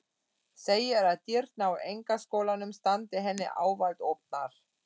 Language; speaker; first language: Icelandic; non-native, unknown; German